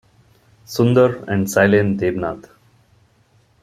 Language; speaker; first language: English; non-native, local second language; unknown